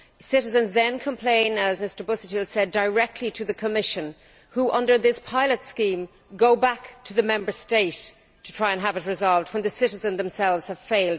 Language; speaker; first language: English; native; English